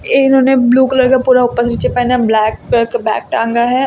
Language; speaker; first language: Hindi; native; Hindi